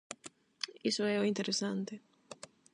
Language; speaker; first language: Galician; non-native, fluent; Spanish